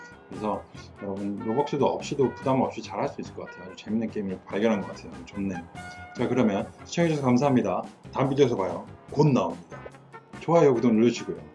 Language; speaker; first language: Korean; native; Korean